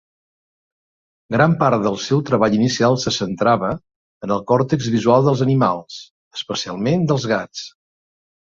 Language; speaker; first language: Catalan; native; Catalan